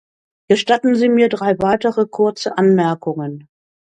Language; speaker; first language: German; native; German